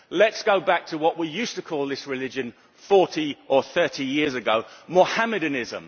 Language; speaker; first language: English; native; English